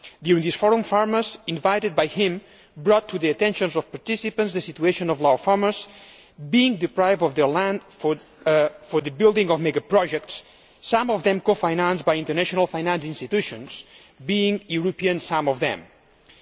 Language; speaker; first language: English; non-native, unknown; Spanish